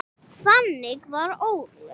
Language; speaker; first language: Icelandic; non-native, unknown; English